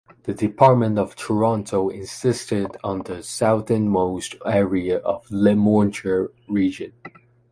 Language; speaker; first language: English; non-native, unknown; Chinese